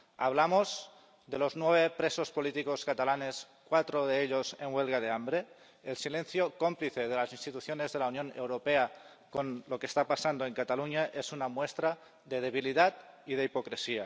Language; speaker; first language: Spanish; non-native, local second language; Catalan